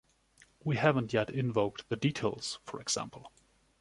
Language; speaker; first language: English; non-native, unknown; German